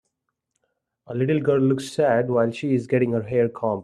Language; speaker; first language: English; non-native, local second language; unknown